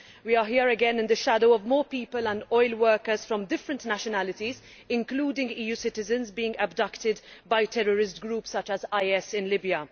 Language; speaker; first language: English; non-native, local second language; Maltese